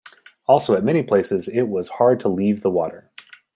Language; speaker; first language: English; native; English